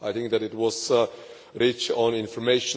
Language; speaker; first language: English; non-native, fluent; Czech